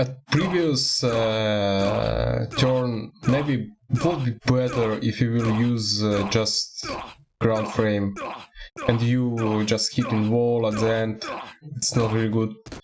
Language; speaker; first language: English; non-native, learner; Russian